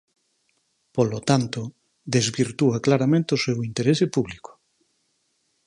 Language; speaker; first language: Galician; native; Galician